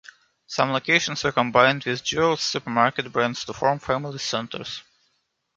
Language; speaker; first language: English; non-native, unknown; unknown